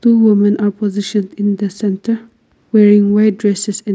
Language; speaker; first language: English; non-native, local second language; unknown